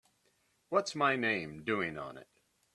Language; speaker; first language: English; native; English